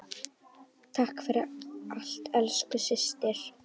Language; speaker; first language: Icelandic; native; Icelandic